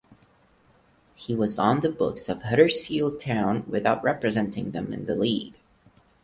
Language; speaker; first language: English; non-native, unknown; Portuguese